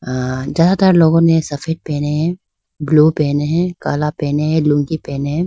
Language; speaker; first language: Hindi; non-native, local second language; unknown